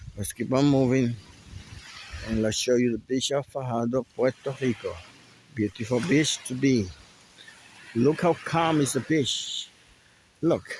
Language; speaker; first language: English; non-native, local second language; Spanish